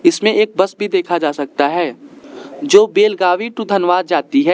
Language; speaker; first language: Hindi; non-native, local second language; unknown